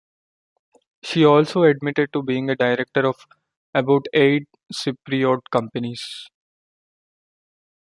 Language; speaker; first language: English; non-native, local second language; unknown